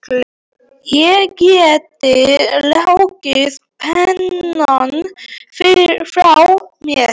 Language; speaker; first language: Icelandic; non-native, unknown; Polish